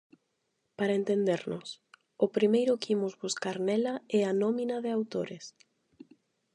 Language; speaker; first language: Galician; non-native, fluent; Spanish